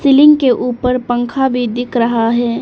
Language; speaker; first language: Hindi; non-native, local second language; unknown